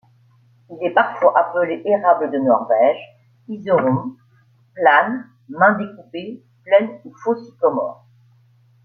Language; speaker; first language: French; native; French